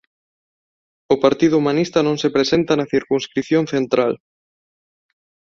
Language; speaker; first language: Galician; non-native, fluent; Spanish